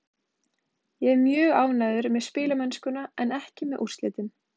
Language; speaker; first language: Icelandic; native; Icelandic